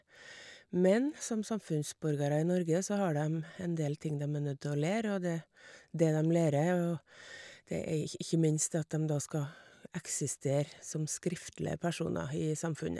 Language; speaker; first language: Norwegian; native; Norwegian